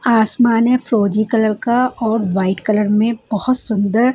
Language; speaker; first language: Hindi; non-native, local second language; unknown